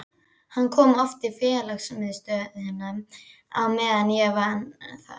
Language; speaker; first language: Icelandic; native; Icelandic